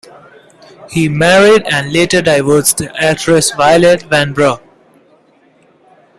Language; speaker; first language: English; non-native, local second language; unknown